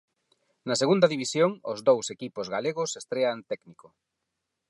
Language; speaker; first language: Galician; non-native, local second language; Spanish